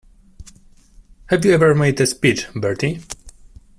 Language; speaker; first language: English; non-native, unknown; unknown